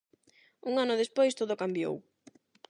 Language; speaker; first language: Galician; non-native, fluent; Spanish